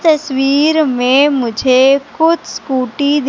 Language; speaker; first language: Hindi; native; Hindi